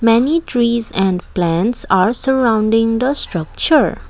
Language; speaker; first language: English; non-native, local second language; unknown